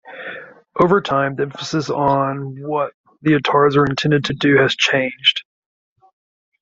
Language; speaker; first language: English; native; English